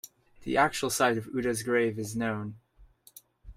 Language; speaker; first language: English; native; English